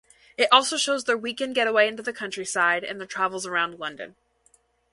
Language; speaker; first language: English; native; English